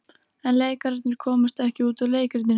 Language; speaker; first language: Icelandic; native; Icelandic